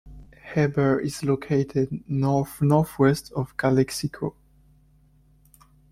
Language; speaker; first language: English; non-native, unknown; French